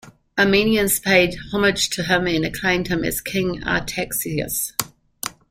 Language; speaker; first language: English; native; English